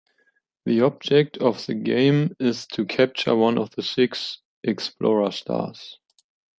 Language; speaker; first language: English; non-native, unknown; German